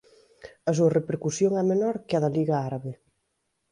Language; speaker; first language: Galician; native; Galician